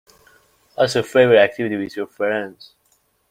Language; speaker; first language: English; non-native, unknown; Persian